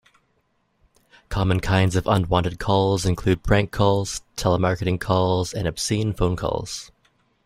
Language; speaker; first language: English; native; English